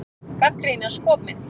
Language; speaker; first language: Icelandic; native; Icelandic